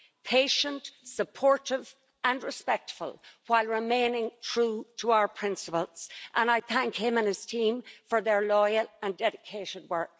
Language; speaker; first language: English; native; English